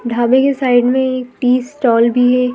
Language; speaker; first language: Hindi; native; Hindi